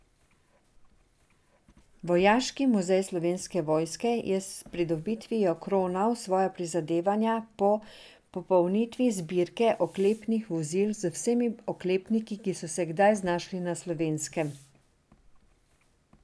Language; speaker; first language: Slovenian; non-native, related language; Serbian